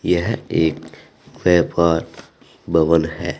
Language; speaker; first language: Hindi; native; Hindi